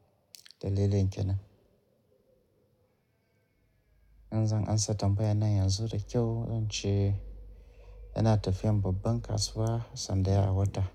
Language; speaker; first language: Hausa; native; Hausa